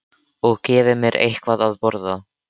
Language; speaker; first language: Icelandic; native; Icelandic